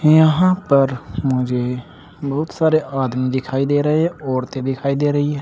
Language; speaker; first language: Hindi; native; Hindi